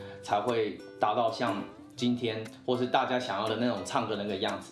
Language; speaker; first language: Chinese; native; Chinese